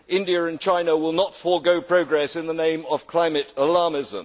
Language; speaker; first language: English; native; English